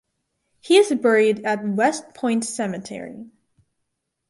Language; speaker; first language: English; native; English